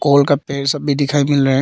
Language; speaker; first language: Hindi; early bilingual, other home language; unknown